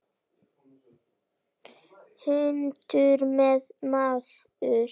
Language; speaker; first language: Icelandic; native; Icelandic